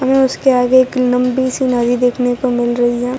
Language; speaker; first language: Hindi; non-native, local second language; Gujarati